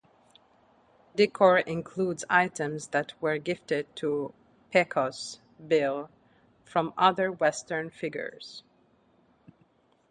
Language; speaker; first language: English; non-native, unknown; Arabic